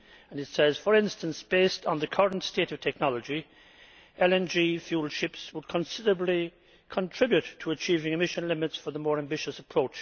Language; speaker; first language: English; native; English